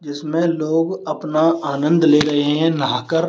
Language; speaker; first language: Hindi; native; Hindi